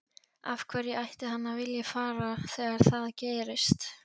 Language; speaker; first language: Icelandic; non-native, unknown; Polish